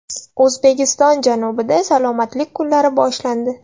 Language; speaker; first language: Uzbek; non-native, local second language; Russian